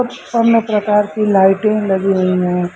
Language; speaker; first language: Hindi; native; Hindi